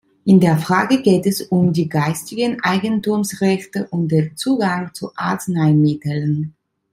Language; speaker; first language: German; non-native, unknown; Italian